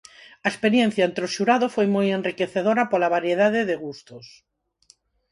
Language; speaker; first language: Galician; non-native, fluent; Spanish